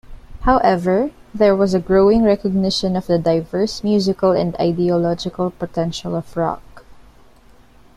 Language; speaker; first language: English; non-native, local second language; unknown